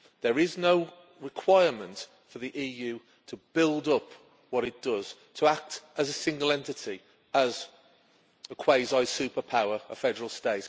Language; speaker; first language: English; native; English